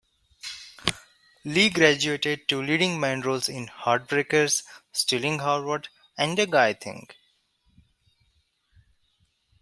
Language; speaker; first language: English; non-native, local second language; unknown